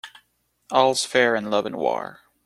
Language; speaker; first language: English; non-native, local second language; French